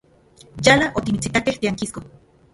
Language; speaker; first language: Central Puebla Nahuatl; non-native, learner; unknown